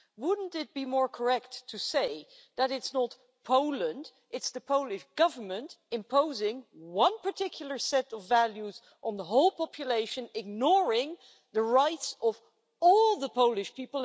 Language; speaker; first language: English; non-native, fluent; Dutch